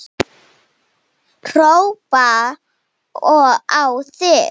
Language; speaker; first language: Icelandic; non-native, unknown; Slovenian